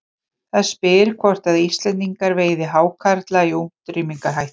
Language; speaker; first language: Icelandic; native; Icelandic